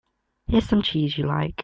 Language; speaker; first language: English; native; English